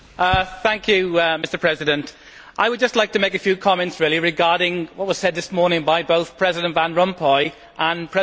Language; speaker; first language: English; native; English